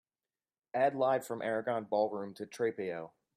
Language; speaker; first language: English; native; English